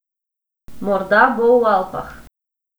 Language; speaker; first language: Slovenian; non-native, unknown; Macedonian